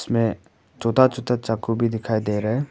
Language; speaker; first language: Hindi; non-native, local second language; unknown